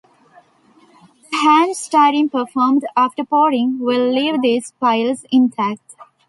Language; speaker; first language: English; non-native, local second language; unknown